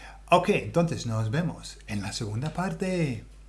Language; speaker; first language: Spanish; non-native, fluent; English